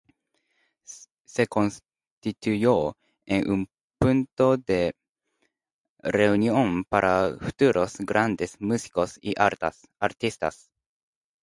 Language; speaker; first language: Spanish; non-native, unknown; Japanese